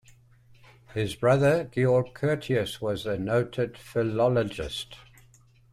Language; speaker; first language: English; native; English